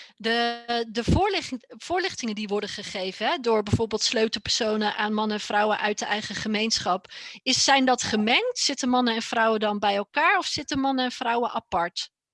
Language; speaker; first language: Dutch; native; Dutch